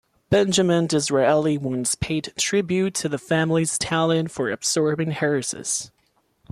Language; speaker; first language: English; non-native, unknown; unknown